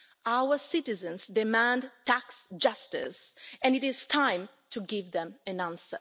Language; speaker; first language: English; non-native, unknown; Italian